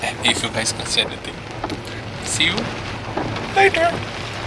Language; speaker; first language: English; non-native, learner; Portuguese